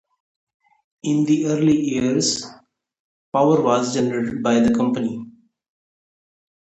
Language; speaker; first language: English; non-native, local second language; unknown